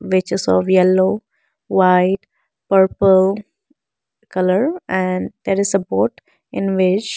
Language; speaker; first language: English; non-native, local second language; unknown